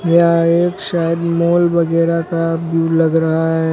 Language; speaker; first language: Hindi; native; Hindi